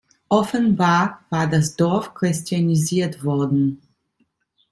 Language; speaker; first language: German; non-native, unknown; Italian